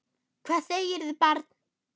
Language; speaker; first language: Icelandic; non-native, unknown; German